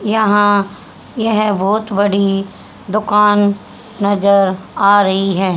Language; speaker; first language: Hindi; native; Hindi